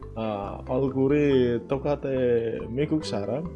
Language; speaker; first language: Korean; non-native, learner; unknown